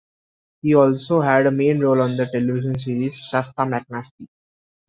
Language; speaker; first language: English; non-native, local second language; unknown